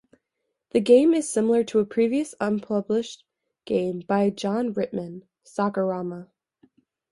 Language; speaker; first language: English; native; English